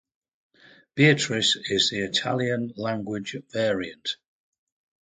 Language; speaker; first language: English; native; English